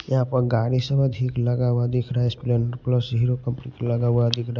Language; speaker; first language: Hindi; non-native, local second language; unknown